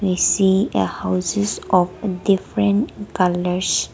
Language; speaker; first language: English; non-native, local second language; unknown